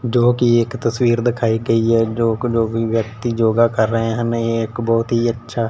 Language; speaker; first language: Hindi; non-native, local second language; Punjabi